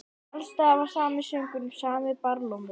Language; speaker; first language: Icelandic; native; Icelandic